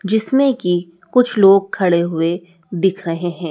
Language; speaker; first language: Hindi; native; Hindi